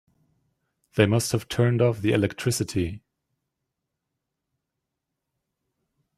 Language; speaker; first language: English; native; English